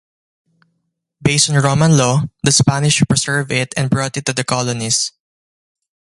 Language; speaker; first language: English; non-native, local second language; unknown